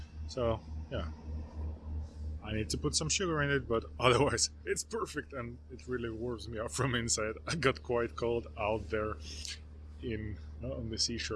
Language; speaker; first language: English; non-native, fluent; Ukrainian